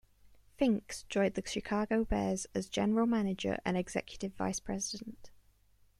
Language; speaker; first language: English; native; English